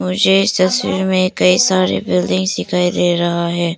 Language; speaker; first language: Hindi; early bilingual, other home language; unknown